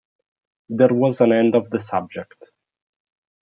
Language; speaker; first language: English; non-native, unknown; Italian